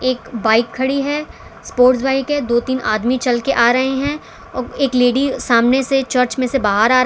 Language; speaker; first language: Hindi; non-native, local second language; Gujarati